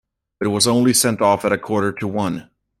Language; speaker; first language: English; native; English